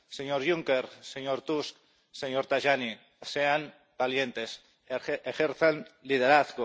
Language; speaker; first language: Spanish; non-native, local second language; Catalan